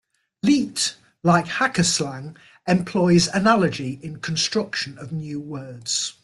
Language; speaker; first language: English; native; English